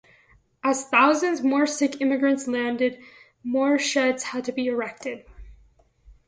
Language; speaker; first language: English; native; English